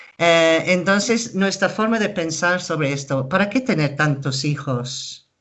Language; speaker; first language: Spanish; non-native, fluent; English